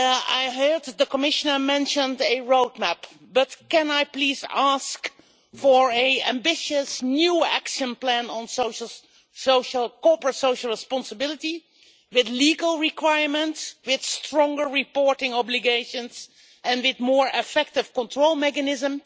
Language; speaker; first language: English; non-native, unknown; Dutch